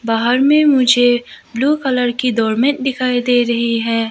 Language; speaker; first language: Hindi; non-native, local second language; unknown